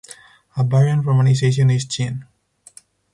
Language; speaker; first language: English; non-native, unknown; Spanish